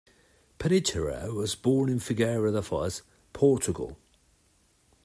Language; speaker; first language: English; non-native, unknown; Catalan